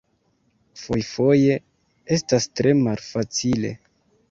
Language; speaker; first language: Esperanto; non-native, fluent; Kinyarwanda